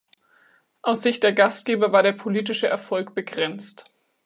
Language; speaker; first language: German; native; German